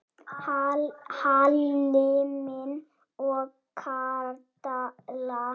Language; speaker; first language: Icelandic; native; Icelandic